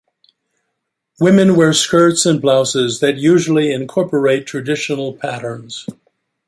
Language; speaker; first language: English; native; English